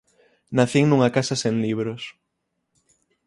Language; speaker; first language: Galician; native; Galician